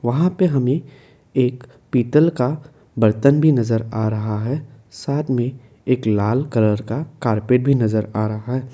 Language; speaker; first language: Hindi; non-native, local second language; Assamese